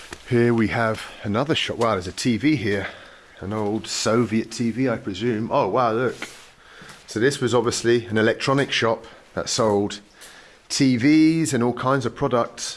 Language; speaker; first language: English; native; English